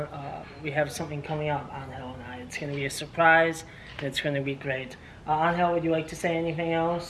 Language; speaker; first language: English; native; English